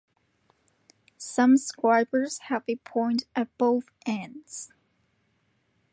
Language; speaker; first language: English; non-native, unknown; Cantonese